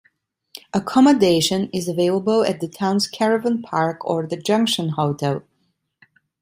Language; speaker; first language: English; non-native, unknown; Italian